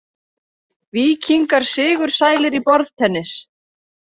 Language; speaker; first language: Icelandic; native; Icelandic